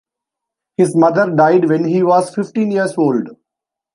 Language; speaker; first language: English; non-native, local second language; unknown